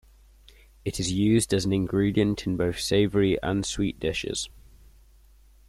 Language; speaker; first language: English; native; English